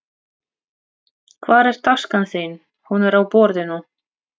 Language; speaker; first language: Icelandic; non-native, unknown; Russian